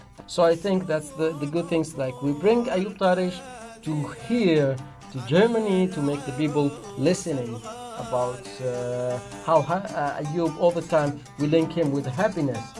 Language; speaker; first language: English; non-native, fluent; Arabic